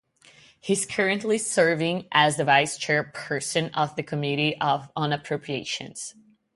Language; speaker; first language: English; non-native, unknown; Portuguese